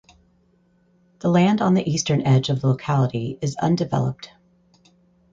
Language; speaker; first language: English; native; English